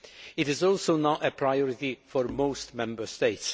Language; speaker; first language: English; non-native, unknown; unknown